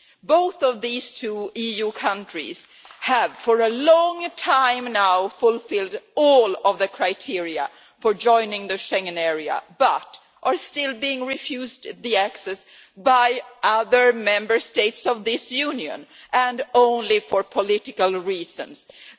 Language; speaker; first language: English; non-native, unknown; Swedish